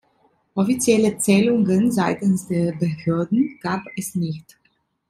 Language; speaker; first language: German; non-native, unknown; Italian